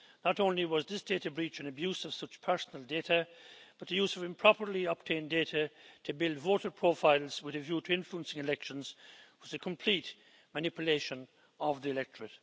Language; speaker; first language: English; native; English